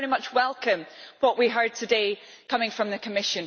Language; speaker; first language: English; native; English